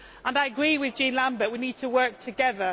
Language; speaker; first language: English; native; English